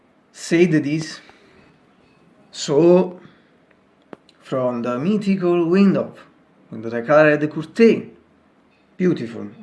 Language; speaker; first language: English; non-native, fluent; Italian